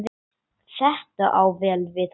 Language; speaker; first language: Icelandic; non-native, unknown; English